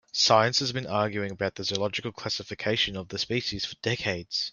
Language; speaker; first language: English; native; English